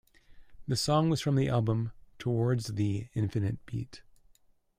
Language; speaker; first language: English; native; English